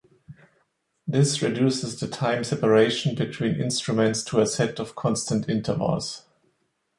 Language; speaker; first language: English; non-native, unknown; German